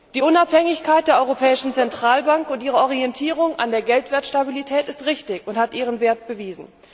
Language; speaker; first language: German; native; German